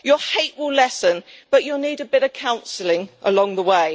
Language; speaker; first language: English; native; English